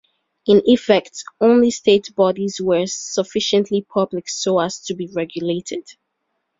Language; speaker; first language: English; native; English